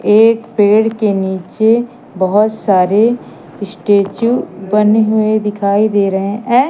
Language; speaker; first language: Hindi; native; Hindi